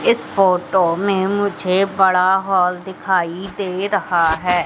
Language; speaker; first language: Hindi; native; Hindi